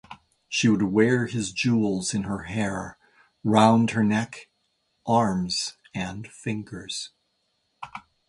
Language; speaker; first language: English; native; English